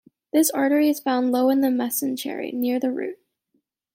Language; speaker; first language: English; native; English